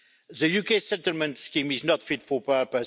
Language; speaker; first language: English; non-native, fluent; French